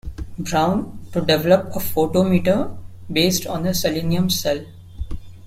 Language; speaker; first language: English; non-native, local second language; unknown